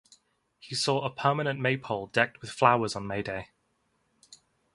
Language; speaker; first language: English; native; English